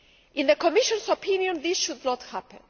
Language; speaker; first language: English; non-native, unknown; Greek